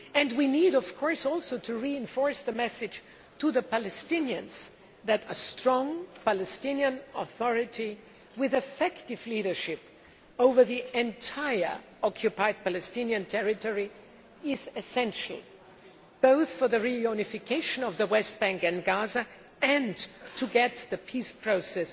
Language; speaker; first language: English; non-native, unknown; German